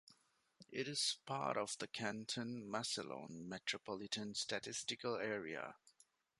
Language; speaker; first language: English; non-native, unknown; Divehi